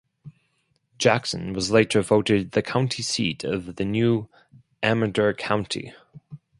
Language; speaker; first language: English; non-native, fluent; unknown